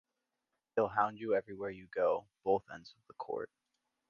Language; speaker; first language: English; native; English